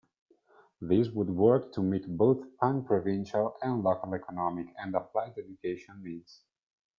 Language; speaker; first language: English; non-native, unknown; Italian